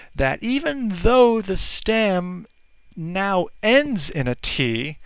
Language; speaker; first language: English; native; English